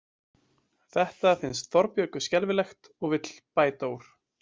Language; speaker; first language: Icelandic; native; Icelandic